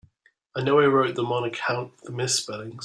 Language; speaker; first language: English; native; English